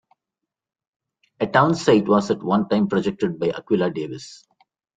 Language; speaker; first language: English; non-native, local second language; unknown